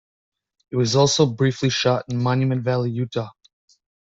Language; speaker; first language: English; native; English